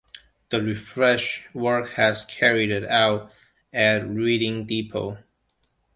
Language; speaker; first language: English; non-native, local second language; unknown